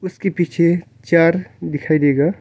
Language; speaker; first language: Hindi; non-native, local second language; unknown